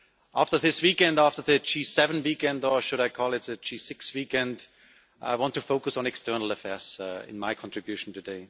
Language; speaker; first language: English; non-native, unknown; German